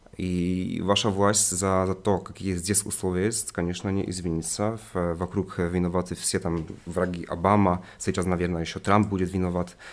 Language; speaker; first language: Russian; non-native, related language; Polish